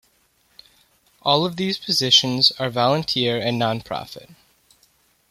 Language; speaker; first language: English; native; English